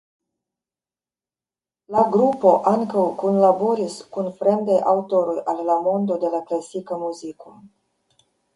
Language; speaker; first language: Esperanto; non-native, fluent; Russian